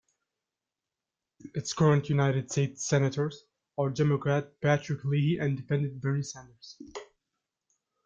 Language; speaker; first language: English; native; English